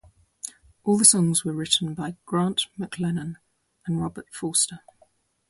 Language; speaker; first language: English; native; English